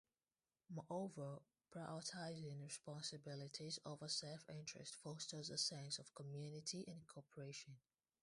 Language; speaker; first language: English; non-native, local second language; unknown